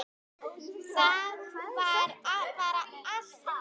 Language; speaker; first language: Icelandic; native; Icelandic